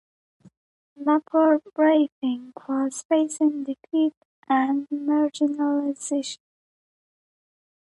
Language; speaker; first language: English; native; English